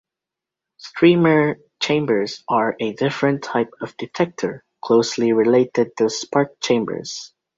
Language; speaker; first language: English; native; English